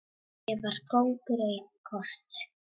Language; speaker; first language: Icelandic; non-native, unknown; Czech